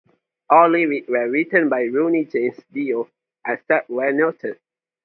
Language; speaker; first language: English; non-native, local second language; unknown